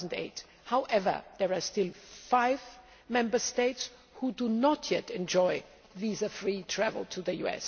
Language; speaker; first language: English; non-native, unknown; German